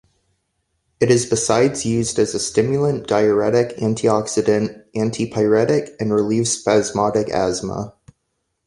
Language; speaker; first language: English; native; English